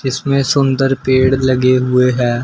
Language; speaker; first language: Hindi; native; Hindi